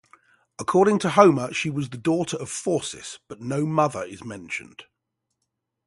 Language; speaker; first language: English; native; English